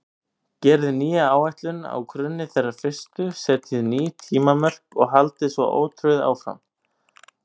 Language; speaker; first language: Icelandic; native; Icelandic